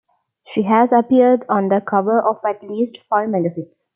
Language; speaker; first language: English; non-native, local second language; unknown